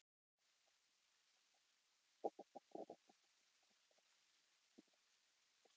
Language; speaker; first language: Icelandic; native; Icelandic